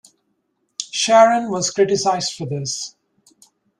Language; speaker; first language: English; native; English